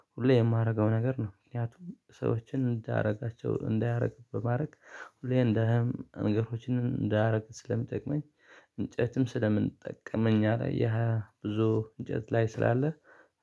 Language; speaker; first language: Amharic; non-native, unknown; Tigrinya